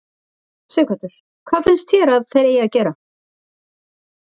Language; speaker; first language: Icelandic; native; Icelandic